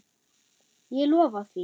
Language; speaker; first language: Icelandic; non-native, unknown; German